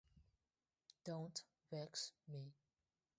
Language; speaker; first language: English; non-native, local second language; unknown